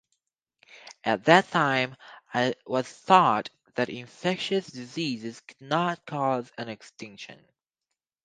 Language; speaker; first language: English; native; English